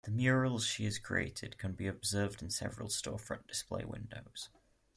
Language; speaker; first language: English; native; English